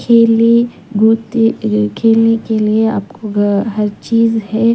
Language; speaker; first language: Hindi; non-native, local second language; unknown